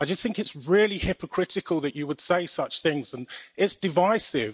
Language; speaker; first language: English; native; English